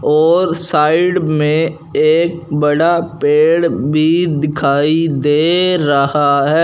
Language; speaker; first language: Hindi; non-native, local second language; Punjabi